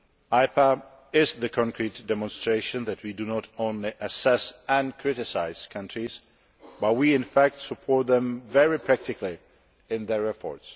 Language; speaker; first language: English; non-native, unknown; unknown